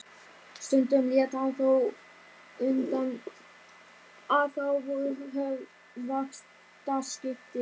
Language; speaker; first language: Icelandic; non-native, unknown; German